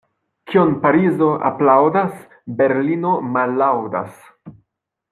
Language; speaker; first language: Esperanto; non-native, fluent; French